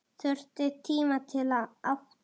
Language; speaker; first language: Icelandic; non-native, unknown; Italian